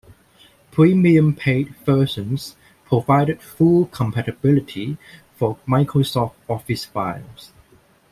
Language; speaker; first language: English; non-native, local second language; Cantonese